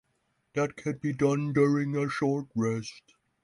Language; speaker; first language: English; non-native, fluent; Norwegian